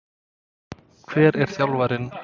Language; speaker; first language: Icelandic; non-native, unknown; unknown